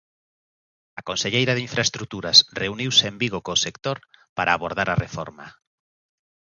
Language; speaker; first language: Galician; native; Galician